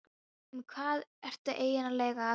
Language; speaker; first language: Icelandic; non-native, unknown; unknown